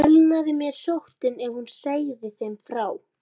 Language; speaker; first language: Icelandic; native; Icelandic